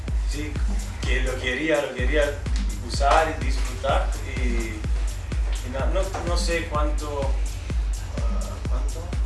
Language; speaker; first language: Spanish; non-native, related language; Italian